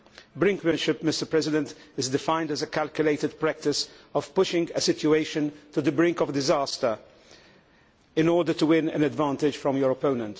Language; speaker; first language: English; non-native, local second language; Maltese